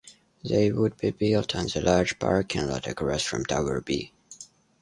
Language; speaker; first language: English; native; English